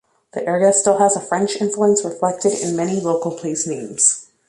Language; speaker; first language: English; native; English